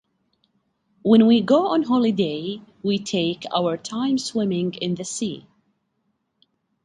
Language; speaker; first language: English; non-native, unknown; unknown